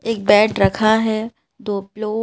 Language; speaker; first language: Hindi; native; Hindi